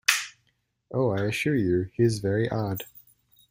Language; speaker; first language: English; native; English